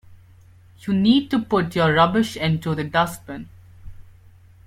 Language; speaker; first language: English; non-native, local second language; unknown